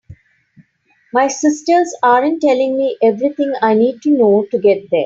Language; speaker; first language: English; non-native, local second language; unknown